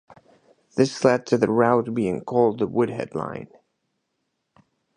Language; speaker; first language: English; native; English